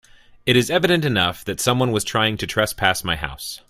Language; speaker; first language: English; native; English